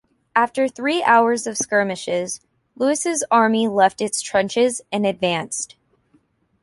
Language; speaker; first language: English; native; English